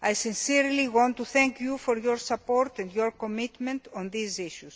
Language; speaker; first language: English; non-native, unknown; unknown